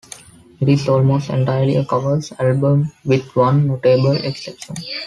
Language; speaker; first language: English; non-native, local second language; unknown